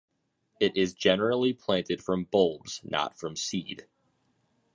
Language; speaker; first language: English; native; English